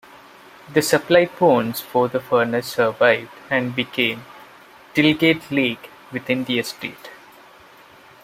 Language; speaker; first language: English; non-native, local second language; Malayalam